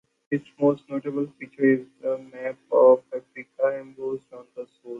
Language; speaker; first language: English; non-native, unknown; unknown